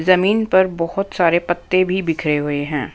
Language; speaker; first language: Hindi; non-native, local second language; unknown